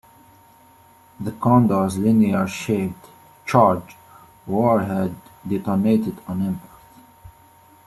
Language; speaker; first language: English; native; English